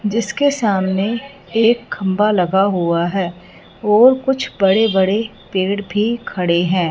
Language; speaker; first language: Hindi; non-native, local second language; Punjabi